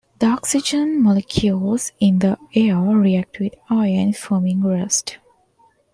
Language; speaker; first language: English; non-native, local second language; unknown